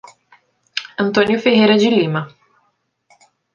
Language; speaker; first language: Portuguese; native; Portuguese